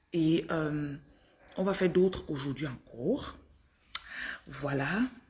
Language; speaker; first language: French; non-native, local second language; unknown